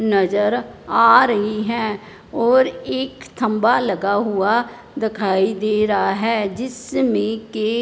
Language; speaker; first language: Hindi; non-native, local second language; Punjabi